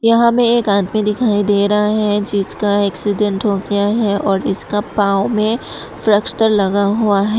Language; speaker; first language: Hindi; non-native, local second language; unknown